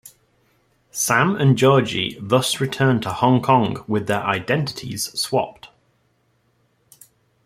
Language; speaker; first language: English; native; English